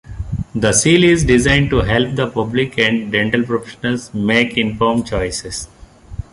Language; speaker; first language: English; non-native, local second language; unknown